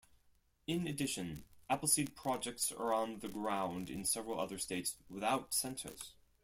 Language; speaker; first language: English; non-native, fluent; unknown